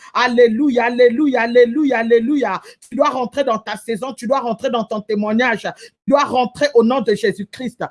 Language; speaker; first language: French; non-native, local second language; Lingala